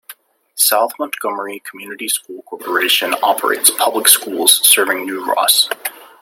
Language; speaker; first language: English; native; English